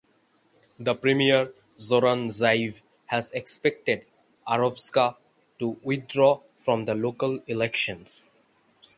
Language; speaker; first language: English; non-native, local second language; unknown